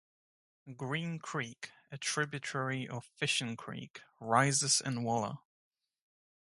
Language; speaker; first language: English; native; English